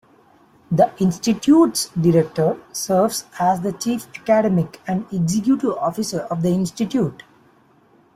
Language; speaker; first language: English; non-native, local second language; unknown